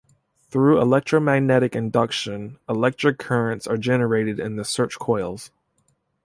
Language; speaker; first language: English; native; English